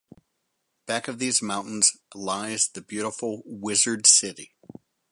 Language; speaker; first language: English; native; English